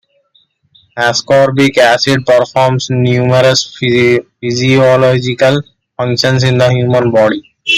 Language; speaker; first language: English; non-native, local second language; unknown